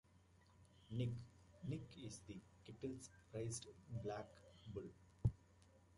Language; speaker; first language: English; native; English